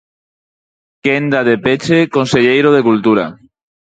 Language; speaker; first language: Galician; non-native, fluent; Spanish